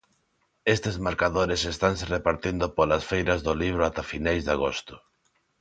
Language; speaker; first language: Galician; non-native, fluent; Spanish